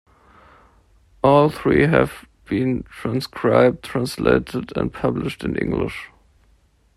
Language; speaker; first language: English; non-native, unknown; German